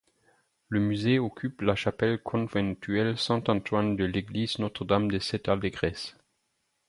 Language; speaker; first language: French; non-native, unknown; German